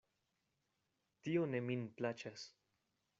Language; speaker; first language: Esperanto; non-native, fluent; Spanish